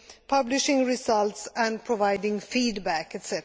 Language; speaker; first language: English; non-native, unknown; Swedish